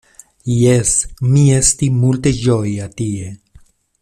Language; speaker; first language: Esperanto; non-native, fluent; Spanish